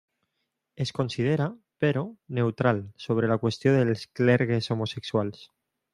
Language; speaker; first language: Catalan; non-native, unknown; Spanish